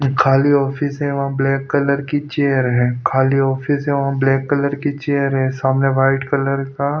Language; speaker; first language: Hindi; non-native, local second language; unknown